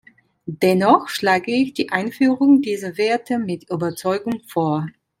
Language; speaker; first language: German; non-native, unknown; Italian